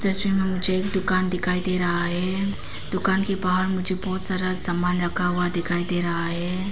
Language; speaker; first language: Hindi; non-native, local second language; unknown